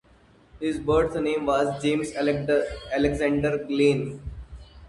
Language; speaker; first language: English; non-native, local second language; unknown